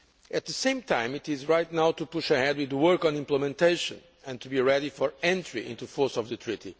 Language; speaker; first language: English; non-native, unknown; Portuguese